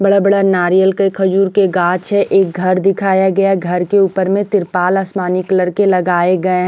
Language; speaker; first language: Hindi; non-native, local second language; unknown